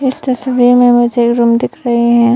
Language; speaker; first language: Hindi; non-native, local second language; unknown